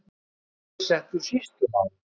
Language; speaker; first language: Icelandic; native; Icelandic